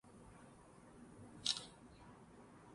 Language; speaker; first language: English; native; English